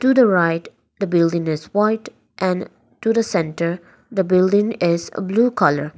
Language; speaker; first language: English; non-native, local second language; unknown